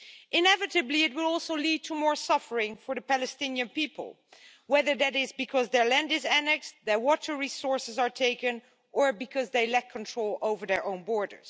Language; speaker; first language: English; non-native, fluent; Dutch